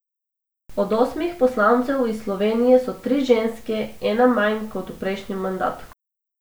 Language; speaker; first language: Slovenian; non-native, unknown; Macedonian